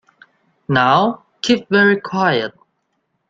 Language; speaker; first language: English; non-native, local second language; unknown